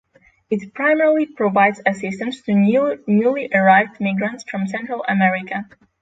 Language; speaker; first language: English; non-native, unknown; Polish